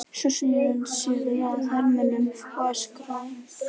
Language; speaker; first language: Icelandic; native; Icelandic